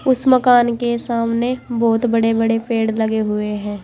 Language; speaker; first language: Hindi; native; Hindi